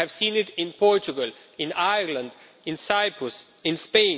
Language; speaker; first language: English; non-native, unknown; Romanian